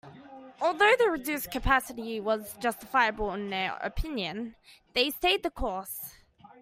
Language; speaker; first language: English; native; English